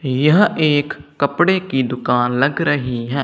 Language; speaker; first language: Hindi; non-native, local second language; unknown